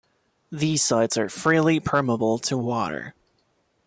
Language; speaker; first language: English; non-native, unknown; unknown